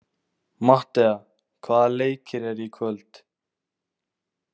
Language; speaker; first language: Icelandic; native; Icelandic